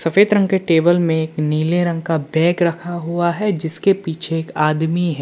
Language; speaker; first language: Hindi; early bilingual, other home language; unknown